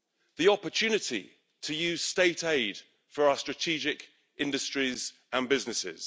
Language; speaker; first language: English; native; English